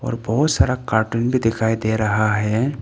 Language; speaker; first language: Hindi; non-native, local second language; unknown